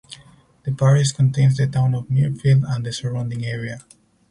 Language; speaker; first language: English; non-native, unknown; Spanish